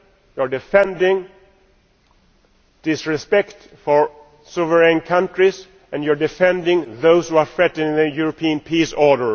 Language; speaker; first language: English; non-native, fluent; Swedish